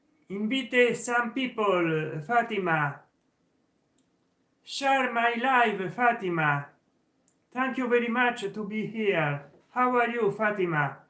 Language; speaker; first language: English; non-native, learner; Italian